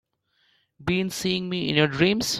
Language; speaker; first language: English; non-native, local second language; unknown